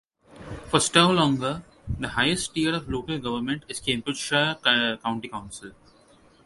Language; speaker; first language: English; non-native, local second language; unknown